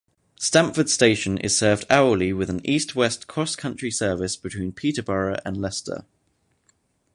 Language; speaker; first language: English; native; English